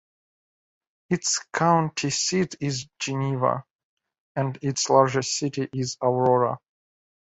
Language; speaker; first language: English; native; English